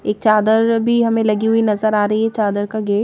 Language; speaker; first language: Hindi; native; Hindi